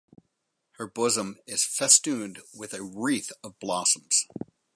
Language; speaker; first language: English; native; English